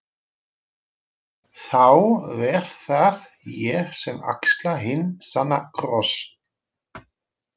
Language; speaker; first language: Icelandic; non-native, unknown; Dutch